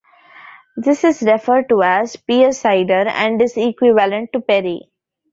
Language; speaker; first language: English; non-native, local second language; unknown